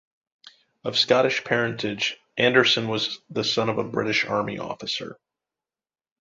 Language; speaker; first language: English; native; English